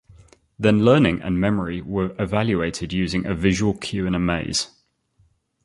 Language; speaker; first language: English; native; English